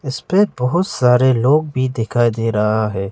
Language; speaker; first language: Hindi; early bilingual, other home language; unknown